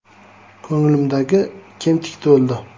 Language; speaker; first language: Uzbek; native; Uzbek